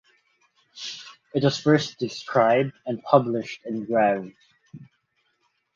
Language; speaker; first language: English; non-native, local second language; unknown